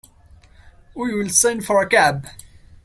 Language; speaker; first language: English; non-native, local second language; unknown